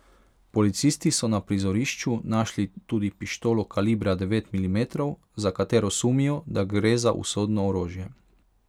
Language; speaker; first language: Slovenian; non-native, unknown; Hungarian